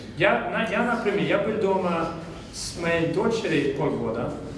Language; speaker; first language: Russian; non-native, fluent; Swedish